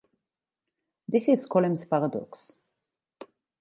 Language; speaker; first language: English; non-native, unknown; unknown